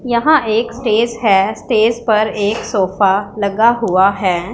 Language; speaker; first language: Hindi; non-native, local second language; Punjabi